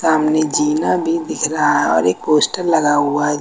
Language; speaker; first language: Hindi; native; Hindi